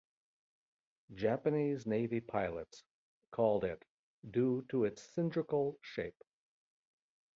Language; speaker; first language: English; native; English